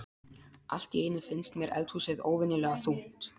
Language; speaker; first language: Icelandic; non-native, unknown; Polish